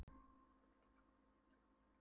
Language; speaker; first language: Icelandic; non-native, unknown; Polish